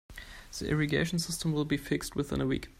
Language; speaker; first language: English; non-native, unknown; German